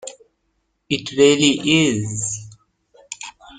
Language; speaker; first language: English; native; English